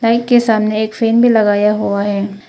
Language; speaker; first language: Hindi; non-native, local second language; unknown